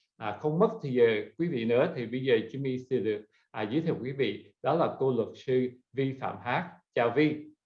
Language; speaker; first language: Vietnamese; native; Vietnamese